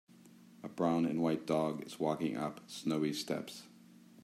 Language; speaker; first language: English; native; English